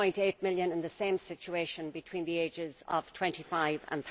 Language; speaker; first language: English; native; English